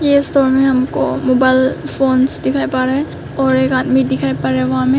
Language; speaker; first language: Hindi; non-native, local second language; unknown